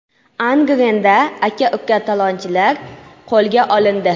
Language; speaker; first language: Uzbek; non-native, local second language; Kara-Kalpak